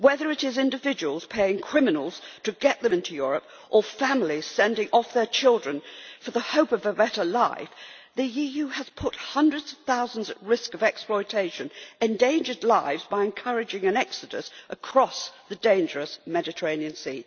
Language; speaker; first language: English; native; English